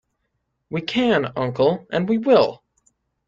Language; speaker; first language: English; native; English